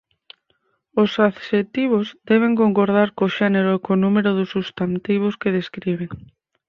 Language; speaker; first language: Galician; native; Galician